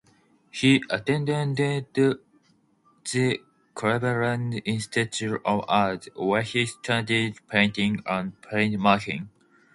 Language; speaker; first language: English; non-native, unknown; Japanese